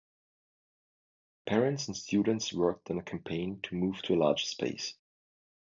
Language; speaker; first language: English; non-native, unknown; German